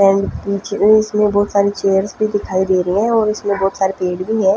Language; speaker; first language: Hindi; non-native, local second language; Punjabi